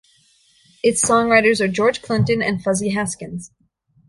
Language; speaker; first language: English; native; English